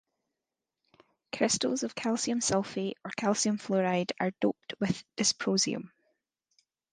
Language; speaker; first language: English; native; English